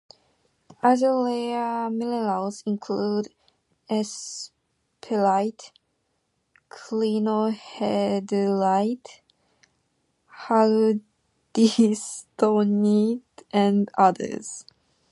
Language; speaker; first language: English; non-native, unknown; Japanese